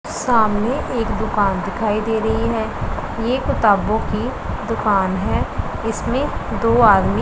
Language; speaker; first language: Hindi; non-native, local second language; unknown